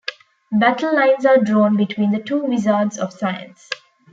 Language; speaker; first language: English; non-native, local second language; Tamil